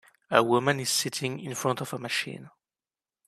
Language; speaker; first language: English; native; English